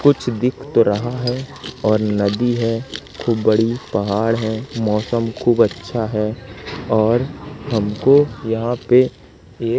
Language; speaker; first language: Hindi; native; Hindi